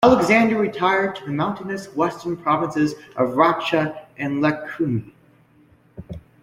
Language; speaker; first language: English; native; English